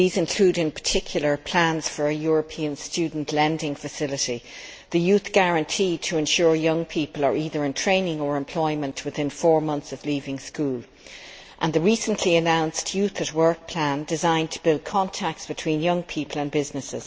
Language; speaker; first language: English; native; English